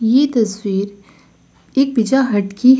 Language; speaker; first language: Hindi; native; Hindi